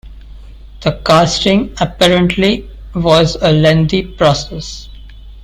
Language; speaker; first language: English; non-native, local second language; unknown